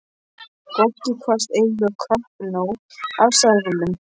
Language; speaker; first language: Icelandic; non-native, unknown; Polish